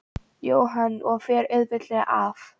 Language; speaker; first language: Icelandic; non-native, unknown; Polish